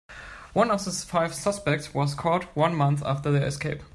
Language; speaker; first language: English; non-native, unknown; German